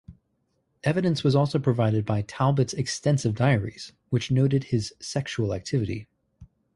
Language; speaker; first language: English; native; English